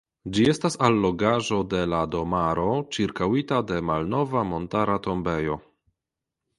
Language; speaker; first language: Esperanto; non-native, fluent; Polish